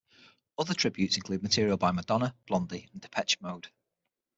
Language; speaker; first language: English; native; English